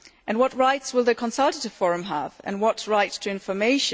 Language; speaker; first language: English; non-native, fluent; German